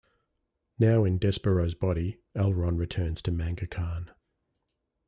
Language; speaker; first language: English; native; English